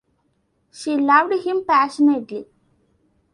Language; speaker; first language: English; non-native, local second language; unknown